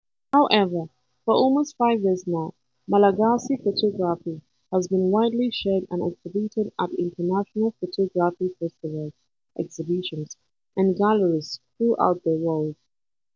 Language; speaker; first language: English; non-native, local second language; Hausa